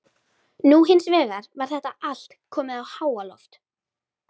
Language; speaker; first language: Icelandic; native; Icelandic